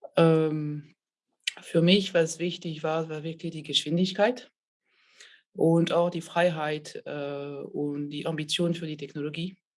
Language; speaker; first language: German; non-native, fluent; French